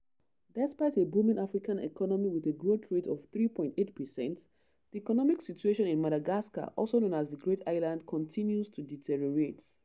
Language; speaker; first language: English; non-native, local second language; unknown